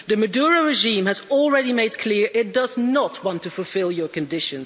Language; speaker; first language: English; non-native, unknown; Dutch